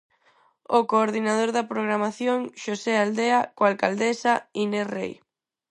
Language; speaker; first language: Galician; non-native, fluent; Spanish